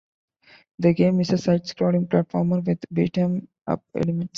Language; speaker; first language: English; non-native, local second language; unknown